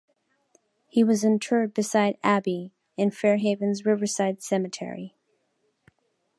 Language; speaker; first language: English; native; English